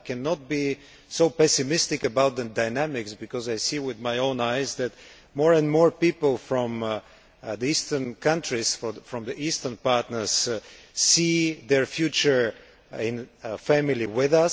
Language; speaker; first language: English; non-native, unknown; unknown